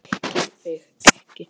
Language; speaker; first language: Icelandic; non-native, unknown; Polish